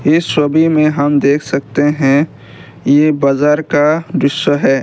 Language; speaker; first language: Hindi; non-native, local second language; Assamese